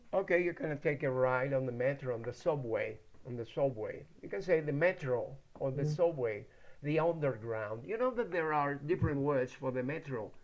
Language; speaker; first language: English; non-native, fluent; Spanish